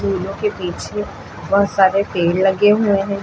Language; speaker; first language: Hindi; native; Hindi